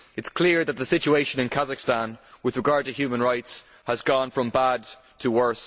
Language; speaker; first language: English; native; English